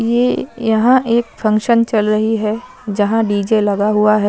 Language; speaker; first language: Hindi; non-native, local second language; Punjabi